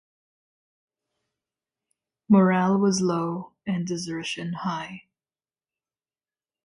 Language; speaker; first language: English; non-native, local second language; Filipino